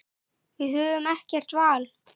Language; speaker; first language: Icelandic; native; Icelandic